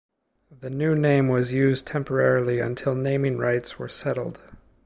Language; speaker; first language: English; native; English